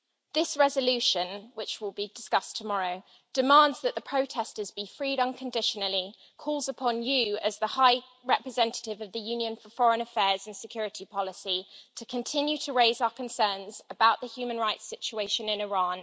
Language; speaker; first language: English; native; English